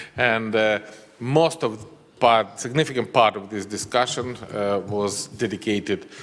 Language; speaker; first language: English; non-native, fluent; Ukrainian